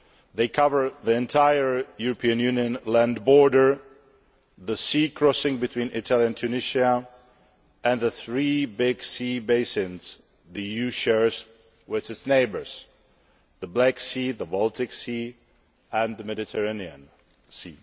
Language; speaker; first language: English; non-native, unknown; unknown